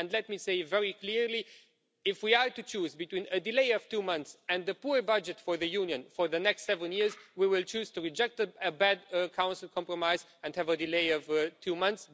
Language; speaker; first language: English; non-native, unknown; Romanian